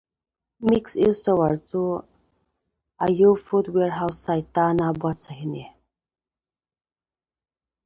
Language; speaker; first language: English; native; English